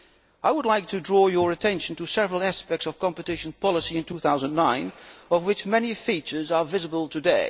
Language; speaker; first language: English; non-native, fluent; Dutch